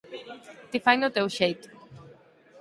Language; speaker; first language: Galician; native; Galician